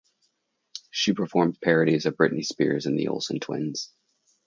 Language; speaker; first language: English; native; English